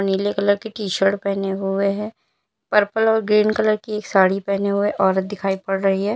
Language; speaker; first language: Hindi; native; Hindi